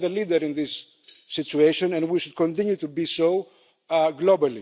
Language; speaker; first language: English; non-native, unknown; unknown